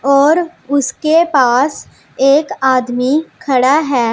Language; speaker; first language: Hindi; non-native, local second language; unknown